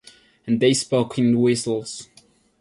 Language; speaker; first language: English; non-native, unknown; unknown